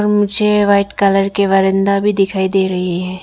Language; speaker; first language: Hindi; non-native, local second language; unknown